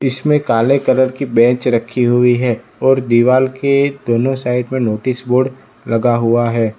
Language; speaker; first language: Hindi; non-native, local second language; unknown